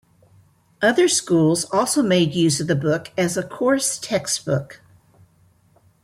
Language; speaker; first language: English; native; English